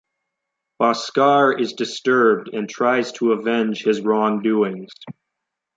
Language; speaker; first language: English; native; English